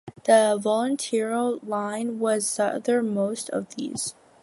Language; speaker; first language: English; native; English